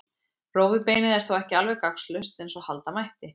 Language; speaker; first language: Icelandic; native; Icelandic